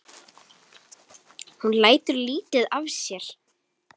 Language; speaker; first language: Icelandic; native; Icelandic